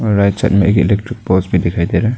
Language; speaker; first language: Hindi; non-native, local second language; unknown